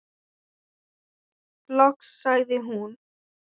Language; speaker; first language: Icelandic; non-native, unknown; Thai